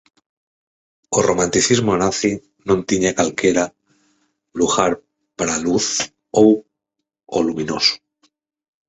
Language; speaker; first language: Galician; native; Galician